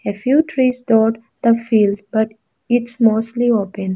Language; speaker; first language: English; non-native, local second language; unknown